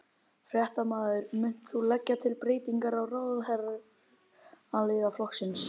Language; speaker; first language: Icelandic; native; Icelandic